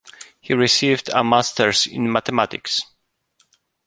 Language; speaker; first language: English; non-native, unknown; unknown